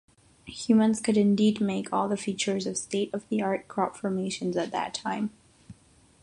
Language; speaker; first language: English; non-native, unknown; Catalan